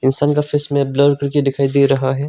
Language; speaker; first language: Hindi; non-native, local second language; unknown